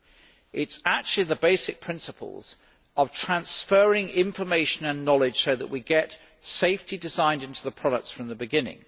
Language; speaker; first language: English; native; English